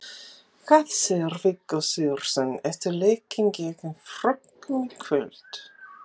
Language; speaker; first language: Icelandic; non-native, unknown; English